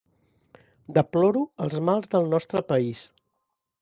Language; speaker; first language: Catalan; native; Catalan